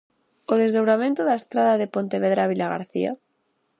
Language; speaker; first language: Galician; native; Galician